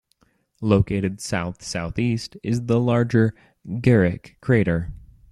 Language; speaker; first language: English; native; English